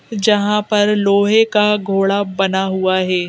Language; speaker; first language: Hindi; native; Hindi